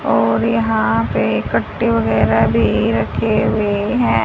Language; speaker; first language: Hindi; native; Hindi